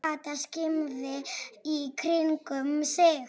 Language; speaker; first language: Icelandic; non-native, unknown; Polish